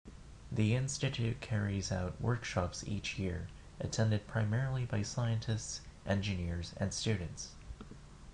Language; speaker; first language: English; non-native, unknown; Japanese